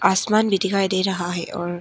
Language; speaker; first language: Hindi; non-native, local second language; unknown